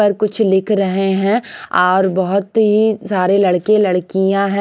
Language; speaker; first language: Hindi; non-native, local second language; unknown